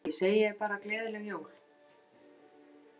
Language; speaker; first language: Icelandic; native; Icelandic